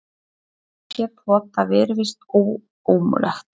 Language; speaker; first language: Icelandic; non-native, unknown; Polish